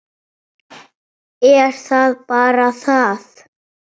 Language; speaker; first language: Icelandic; native; Icelandic